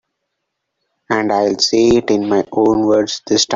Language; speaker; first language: English; non-native, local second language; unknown